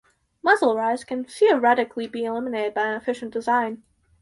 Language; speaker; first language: English; native; English